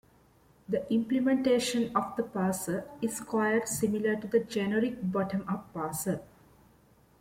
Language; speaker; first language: English; non-native, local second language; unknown